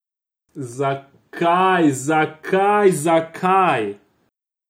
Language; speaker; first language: Slovenian; non-native, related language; Croatian